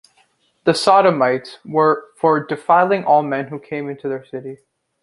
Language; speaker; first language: English; native; English